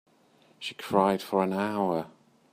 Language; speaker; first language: English; native; English